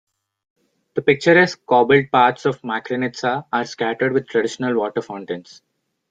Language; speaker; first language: English; non-native, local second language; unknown